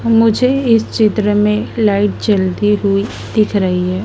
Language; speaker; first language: Hindi; native; Hindi